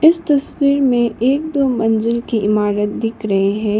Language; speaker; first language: Hindi; non-native, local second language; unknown